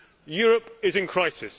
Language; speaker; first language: English; native; English